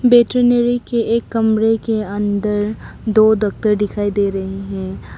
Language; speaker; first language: Hindi; non-native, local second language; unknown